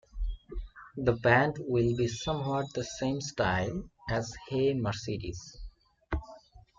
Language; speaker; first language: English; non-native, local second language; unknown